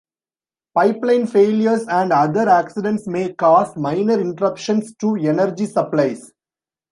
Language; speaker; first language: English; non-native, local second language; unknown